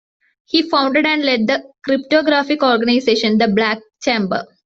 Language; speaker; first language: English; non-native, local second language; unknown